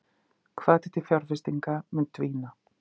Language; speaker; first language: Icelandic; native; Icelandic